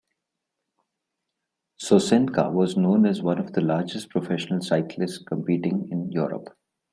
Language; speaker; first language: English; non-native, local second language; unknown